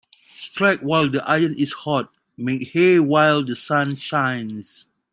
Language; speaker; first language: English; non-native, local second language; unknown